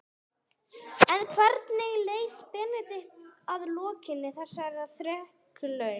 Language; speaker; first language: Icelandic; non-native, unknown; English